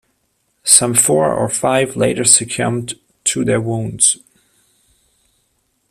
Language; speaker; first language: English; non-native, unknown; German